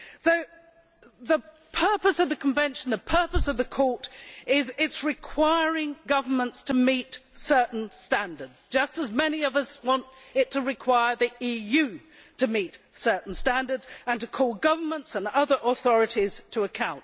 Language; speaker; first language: English; native; English